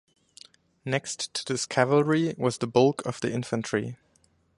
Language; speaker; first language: English; non-native, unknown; German